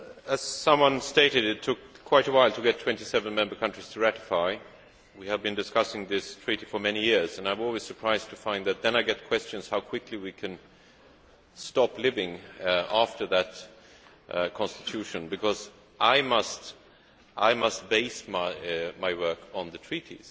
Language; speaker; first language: English; non-native, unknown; Swedish